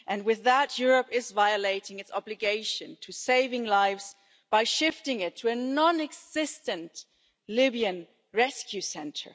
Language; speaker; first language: English; non-native, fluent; German